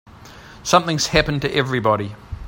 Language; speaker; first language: English; native; English